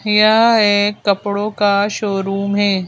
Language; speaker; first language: Hindi; native; Hindi